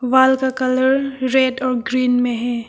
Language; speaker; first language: Hindi; non-native, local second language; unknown